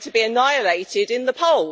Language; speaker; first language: English; native; English